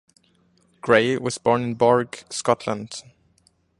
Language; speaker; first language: English; non-native, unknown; German